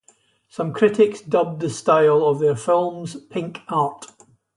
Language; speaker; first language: English; native; English